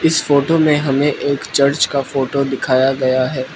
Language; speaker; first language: Hindi; non-native, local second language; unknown